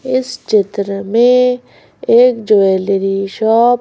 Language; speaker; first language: Hindi; native; Hindi